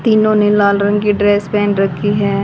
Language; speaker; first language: Hindi; native; Hindi